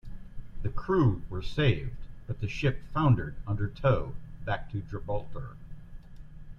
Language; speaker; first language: English; native; English